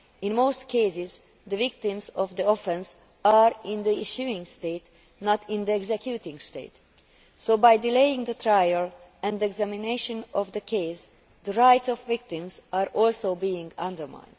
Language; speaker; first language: English; non-native, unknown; Hungarian